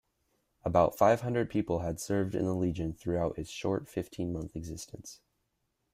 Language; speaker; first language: English; native; English